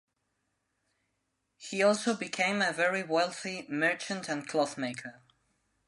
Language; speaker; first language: English; non-native, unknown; Spanish